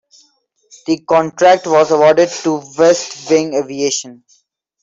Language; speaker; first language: English; non-native, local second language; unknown